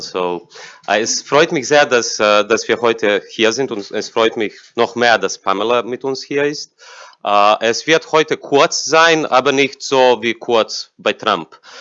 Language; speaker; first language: German; early bilingual, other home language; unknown